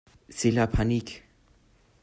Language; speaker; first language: French; non-native, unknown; German